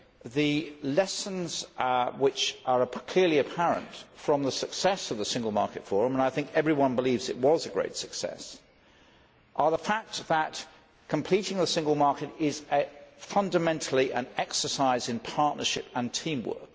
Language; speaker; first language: English; native; English